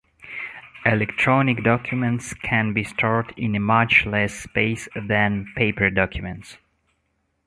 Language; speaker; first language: English; non-native, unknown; Russian